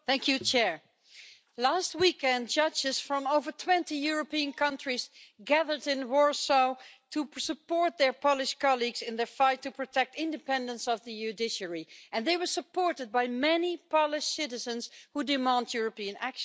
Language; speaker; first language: English; non-native, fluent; Dutch